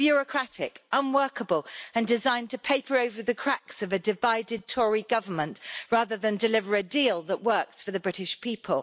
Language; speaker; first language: English; native; English